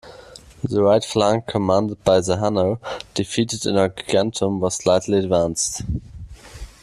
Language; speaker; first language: English; non-native, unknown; German